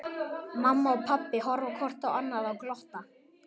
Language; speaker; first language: Icelandic; native; Icelandic